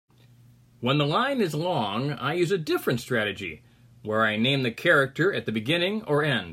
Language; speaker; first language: English; native; English